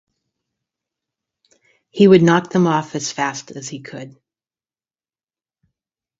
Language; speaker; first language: English; native; English